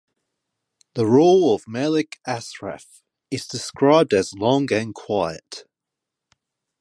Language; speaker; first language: English; non-native, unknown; Japanese